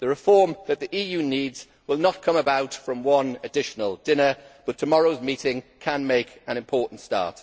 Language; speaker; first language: English; native; English